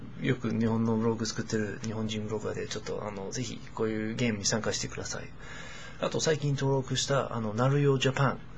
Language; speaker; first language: Japanese; non-native, fluent; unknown